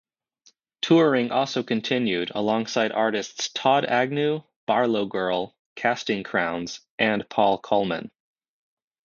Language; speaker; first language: English; native; English